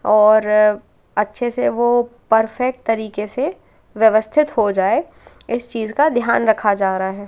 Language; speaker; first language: Hindi; native; Hindi